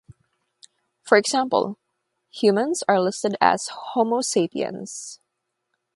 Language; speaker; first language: English; non-native, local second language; Filipino